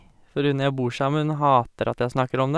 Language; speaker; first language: Norwegian; native; Norwegian